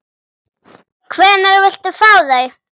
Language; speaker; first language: Icelandic; native; Icelandic